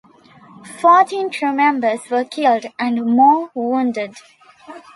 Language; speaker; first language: English; non-native, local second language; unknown